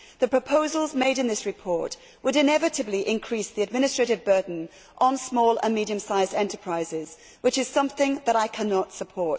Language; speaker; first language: English; native; English